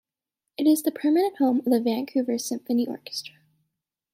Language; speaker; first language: English; native; English